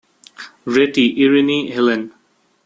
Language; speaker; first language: English; non-native, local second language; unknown